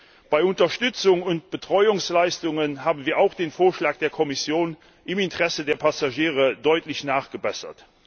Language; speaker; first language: German; non-native, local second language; Luxembourgish